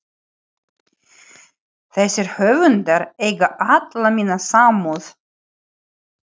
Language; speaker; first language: Icelandic; non-native, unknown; Ukrainian